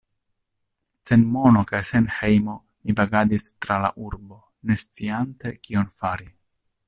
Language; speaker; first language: Esperanto; non-native, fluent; Italian